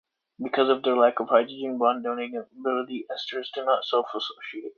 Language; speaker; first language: English; native; English